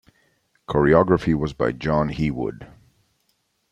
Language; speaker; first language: English; native; English